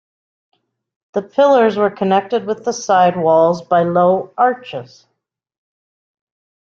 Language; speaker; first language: English; native; English